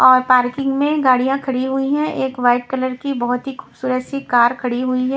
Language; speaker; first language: Hindi; non-native, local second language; Punjabi